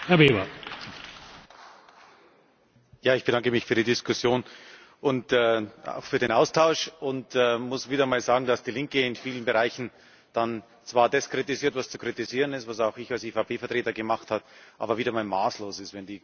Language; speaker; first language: German; native; German